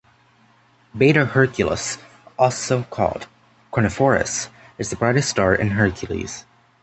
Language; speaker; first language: English; native; English